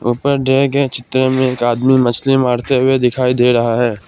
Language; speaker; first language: Hindi; non-native, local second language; Assamese